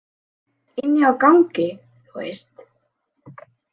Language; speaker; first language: Icelandic; native; Icelandic